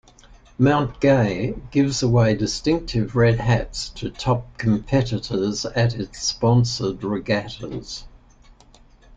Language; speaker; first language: English; native; English